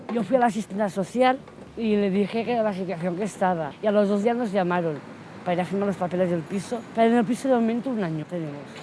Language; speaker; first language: Spanish; native; Spanish